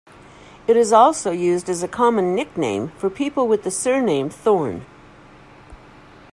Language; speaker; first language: English; native; English